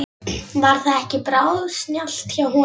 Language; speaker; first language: Icelandic; non-native, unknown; Polish